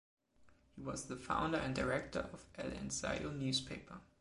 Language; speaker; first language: English; non-native, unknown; German